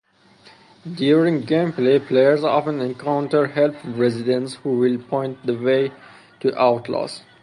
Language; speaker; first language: English; non-native, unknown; Persian